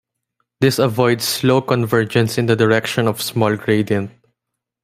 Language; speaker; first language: English; non-native, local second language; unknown